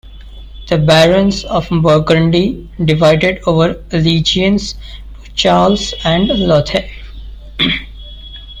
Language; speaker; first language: English; non-native, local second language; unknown